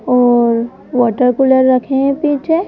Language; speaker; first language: Hindi; native; Hindi